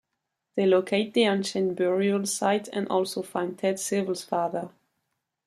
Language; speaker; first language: English; non-native, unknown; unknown